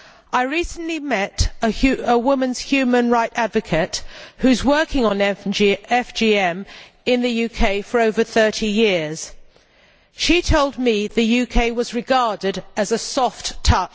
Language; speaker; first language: English; native; English